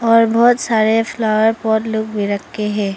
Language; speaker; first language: Hindi; non-native, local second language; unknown